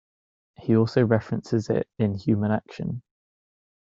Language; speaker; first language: English; native; English